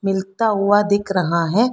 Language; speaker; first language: Hindi; non-native, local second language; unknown